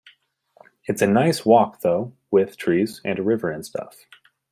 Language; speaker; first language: English; native; English